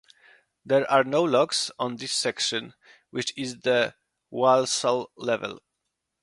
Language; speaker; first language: English; non-native, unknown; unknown